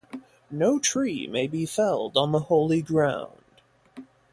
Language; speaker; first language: English; native; English